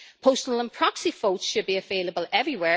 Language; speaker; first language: English; native; English